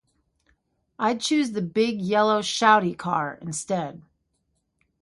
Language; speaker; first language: English; native; English